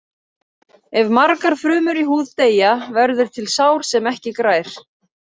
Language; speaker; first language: Icelandic; native; Icelandic